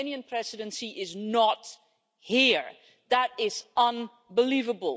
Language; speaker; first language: English; non-native, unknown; Dutch